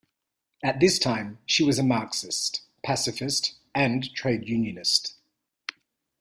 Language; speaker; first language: English; native; English